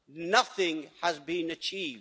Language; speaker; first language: English; native; English